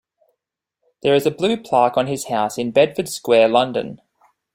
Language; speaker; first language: English; native; English